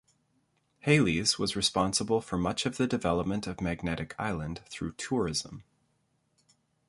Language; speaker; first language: English; native; English